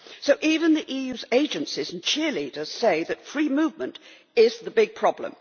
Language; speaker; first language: English; native; English